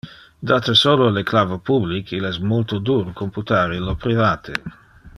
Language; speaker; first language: Interlingua; non-native, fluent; Dutch